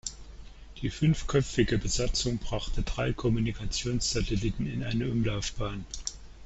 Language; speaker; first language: German; native; German